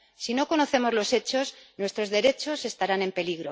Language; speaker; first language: Spanish; native; Spanish